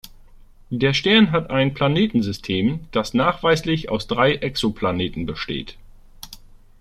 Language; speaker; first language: German; native; German